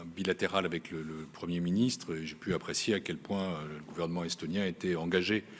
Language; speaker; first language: French; native; French